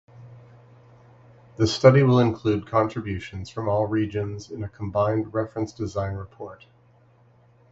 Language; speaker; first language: English; native; English